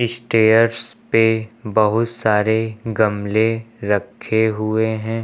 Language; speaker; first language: Hindi; native; Hindi